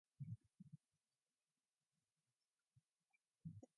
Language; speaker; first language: English; non-native, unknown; Mongolian